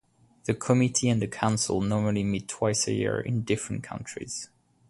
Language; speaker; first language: English; non-native, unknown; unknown